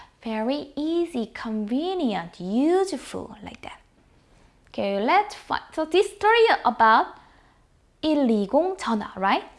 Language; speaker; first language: English; non-native, fluent; Korean